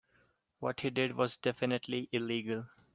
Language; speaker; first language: English; non-native, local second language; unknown